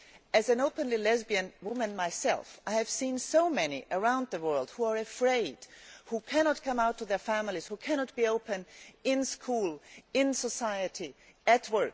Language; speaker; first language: English; non-native, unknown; German